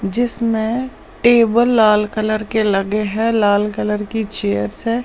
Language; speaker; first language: Hindi; non-native, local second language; Punjabi